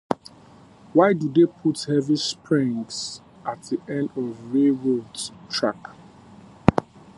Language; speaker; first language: English; native; English